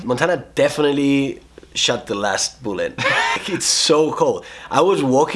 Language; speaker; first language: English; non-native, fluent; Spanish